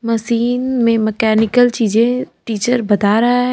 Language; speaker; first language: Hindi; native; Hindi